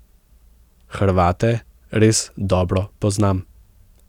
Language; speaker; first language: Slovenian; native; Slovenian